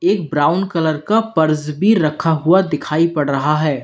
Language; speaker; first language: Hindi; native; Hindi